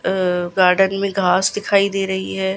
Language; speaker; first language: Hindi; non-native, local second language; Gujarati